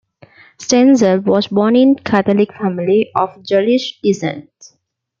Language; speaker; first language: English; non-native, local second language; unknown